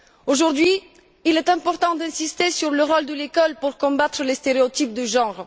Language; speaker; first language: French; non-native, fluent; Bulgarian